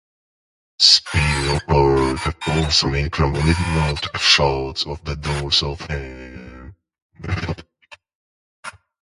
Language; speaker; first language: English; non-native, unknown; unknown